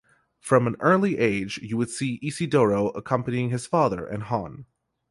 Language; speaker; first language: English; native; English